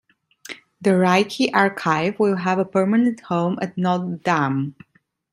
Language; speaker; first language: English; non-native, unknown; Italian